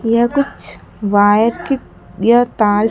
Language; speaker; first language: Hindi; native; Hindi